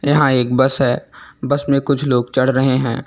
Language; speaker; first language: Hindi; native; Hindi